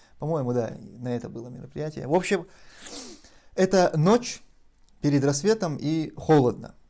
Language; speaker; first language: Russian; non-native, local second language; Chechen